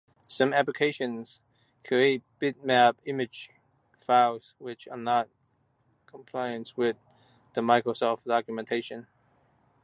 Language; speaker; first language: English; non-native, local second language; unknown